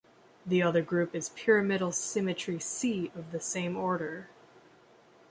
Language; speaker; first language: English; native; English